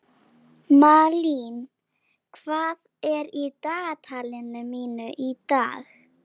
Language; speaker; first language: Icelandic; native; Icelandic